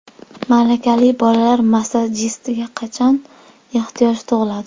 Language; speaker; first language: Uzbek; native; Uzbek